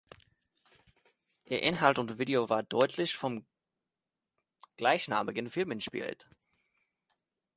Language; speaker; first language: German; non-native, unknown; English